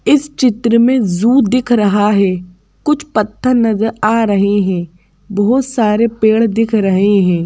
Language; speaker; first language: Hindi; native; Hindi